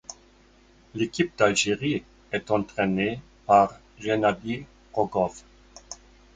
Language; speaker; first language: French; non-native, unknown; German